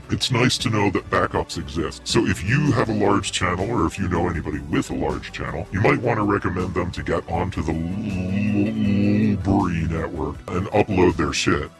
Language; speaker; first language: English; native; English